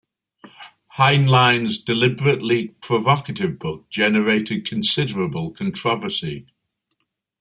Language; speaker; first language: English; native; English